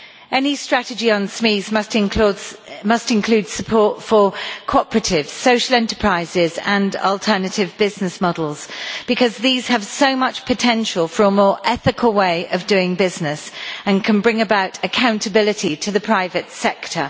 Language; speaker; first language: English; native; English